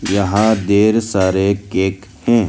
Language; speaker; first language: Hindi; non-native, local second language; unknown